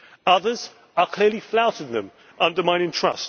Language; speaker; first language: English; native; English